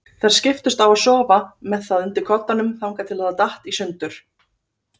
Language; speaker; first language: Icelandic; native; Icelandic